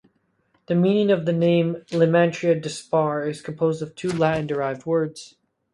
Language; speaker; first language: English; native; English